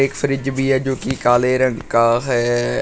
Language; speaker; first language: Hindi; native; Hindi